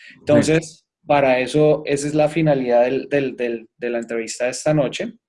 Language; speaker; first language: Spanish; native; Spanish